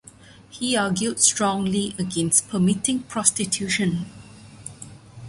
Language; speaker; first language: English; non-native, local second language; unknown